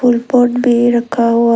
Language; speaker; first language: Hindi; non-native, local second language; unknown